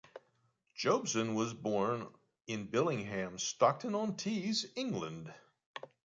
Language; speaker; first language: English; native; English